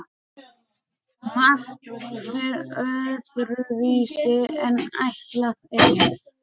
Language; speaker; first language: Icelandic; native; Icelandic